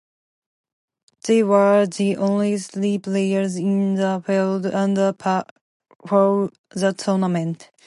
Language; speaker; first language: English; non-native, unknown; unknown